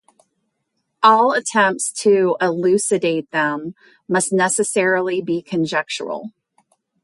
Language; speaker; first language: English; native; English